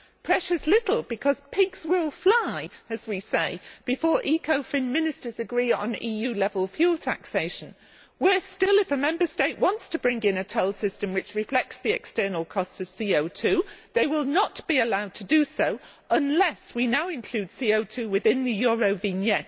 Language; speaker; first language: English; native; English